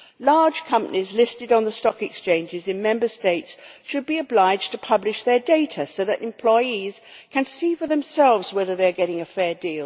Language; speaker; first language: English; native; English